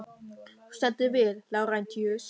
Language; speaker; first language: Icelandic; non-native, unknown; German